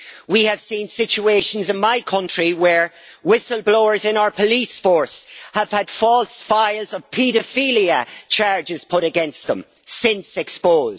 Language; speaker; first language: English; native; English